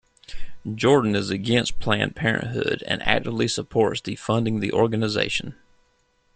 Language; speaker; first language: English; native; English